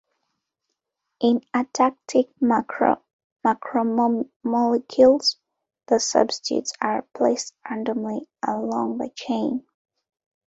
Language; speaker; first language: English; non-native, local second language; Ganda